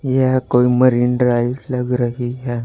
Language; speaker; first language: Hindi; native; Hindi